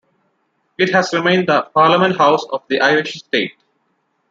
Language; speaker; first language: English; non-native, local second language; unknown